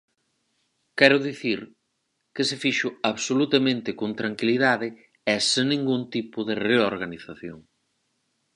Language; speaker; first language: Galician; native; Galician